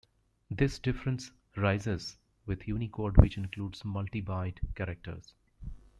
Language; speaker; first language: English; native; English